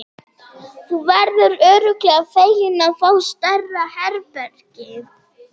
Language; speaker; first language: Icelandic; non-native, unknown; German